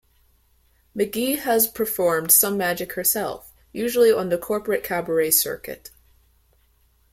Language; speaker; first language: English; native; English